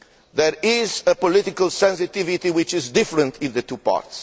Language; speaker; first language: English; non-native, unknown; Romanian